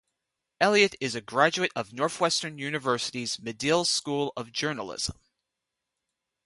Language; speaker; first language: English; native; English